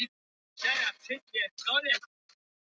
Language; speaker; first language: Icelandic; non-native, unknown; Polish